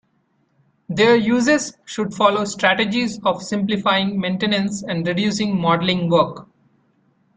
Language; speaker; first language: English; non-native, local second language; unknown